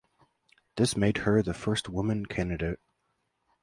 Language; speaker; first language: English; native; English